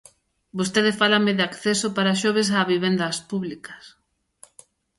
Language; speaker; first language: Galician; native; Galician